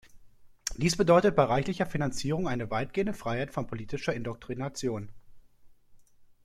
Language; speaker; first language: German; native; German